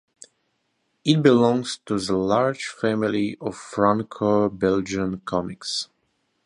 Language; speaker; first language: English; non-native, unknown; Russian